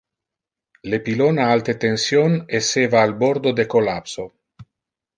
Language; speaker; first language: Interlingua; non-native, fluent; Italian